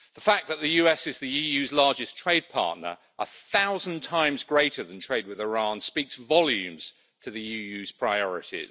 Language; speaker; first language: English; native; English